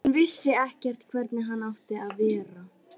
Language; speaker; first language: Icelandic; native; Icelandic